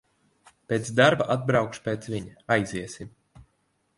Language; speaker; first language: Latvian; native; Latvian